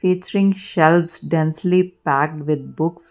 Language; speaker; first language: English; non-native, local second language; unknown